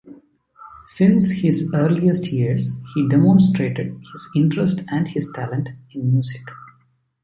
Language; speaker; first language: English; non-native, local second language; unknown